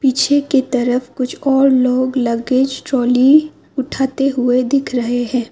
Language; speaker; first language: Hindi; non-native, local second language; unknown